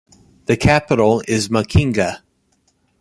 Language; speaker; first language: English; native; English